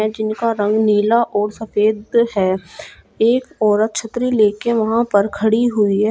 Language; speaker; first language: Hindi; native; Hindi